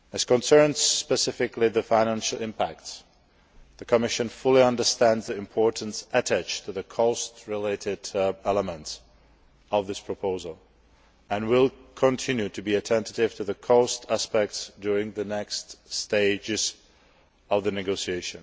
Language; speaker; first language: English; non-native, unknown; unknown